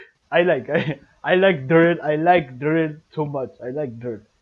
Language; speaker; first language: English; non-native, learner; Turkish